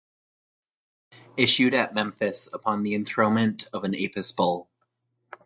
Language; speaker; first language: English; native; English